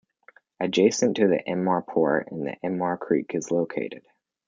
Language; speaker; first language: English; native; English